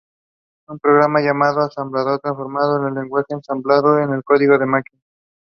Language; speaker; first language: English; non-native, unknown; Spanish